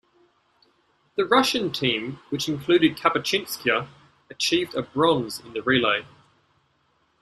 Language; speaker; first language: English; native; English